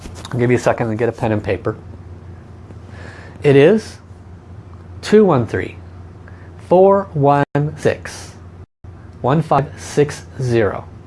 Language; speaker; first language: English; native; English